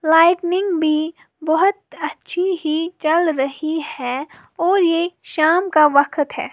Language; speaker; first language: Hindi; native; Hindi